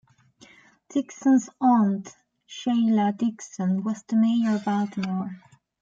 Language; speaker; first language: English; native; English